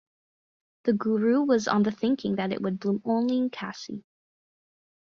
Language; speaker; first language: English; native; English